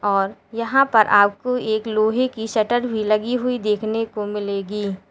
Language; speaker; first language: Hindi; native; Hindi